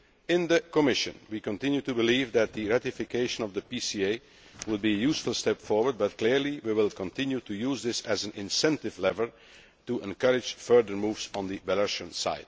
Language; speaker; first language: English; non-native, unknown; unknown